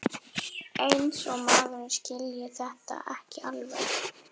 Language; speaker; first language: Icelandic; non-native, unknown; German